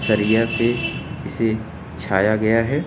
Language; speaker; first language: Hindi; native; Hindi